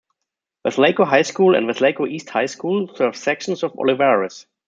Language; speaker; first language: English; non-native, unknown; German